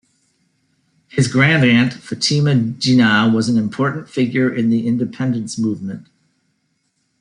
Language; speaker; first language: English; native; English